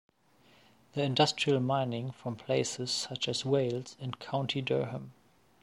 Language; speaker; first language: English; non-native, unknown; German